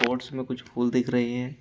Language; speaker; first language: Hindi; native; Hindi